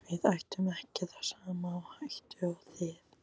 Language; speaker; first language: Icelandic; native; Icelandic